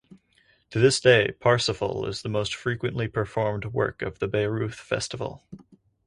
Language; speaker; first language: English; native; English